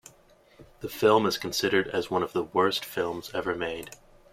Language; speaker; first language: English; native; English